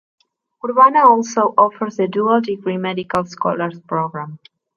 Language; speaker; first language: English; non-native, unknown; Spanish